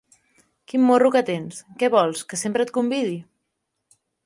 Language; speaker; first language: Catalan; native; Catalan